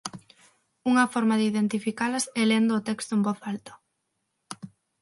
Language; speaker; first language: Galician; non-native, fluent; Spanish